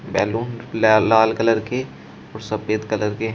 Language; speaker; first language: Hindi; native; Hindi